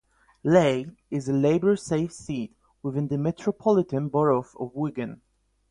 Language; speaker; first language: English; non-native, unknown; Polish